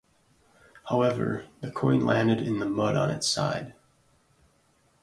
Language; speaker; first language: English; native; English